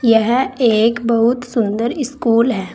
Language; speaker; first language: Hindi; native; Hindi